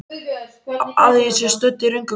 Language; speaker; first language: Icelandic; native; Icelandic